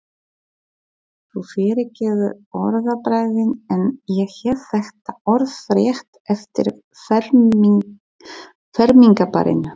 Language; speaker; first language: Icelandic; non-native, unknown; Polish